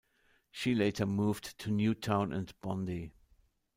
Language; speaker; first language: English; non-native, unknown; German